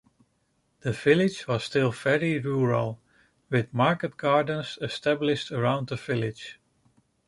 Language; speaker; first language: English; non-native, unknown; Dutch